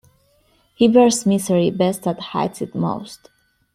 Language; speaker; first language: English; native; English